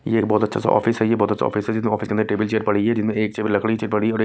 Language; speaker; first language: Hindi; non-native, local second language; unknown